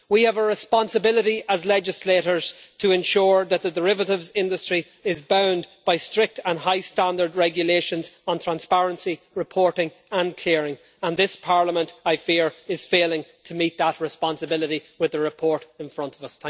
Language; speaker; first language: English; native; English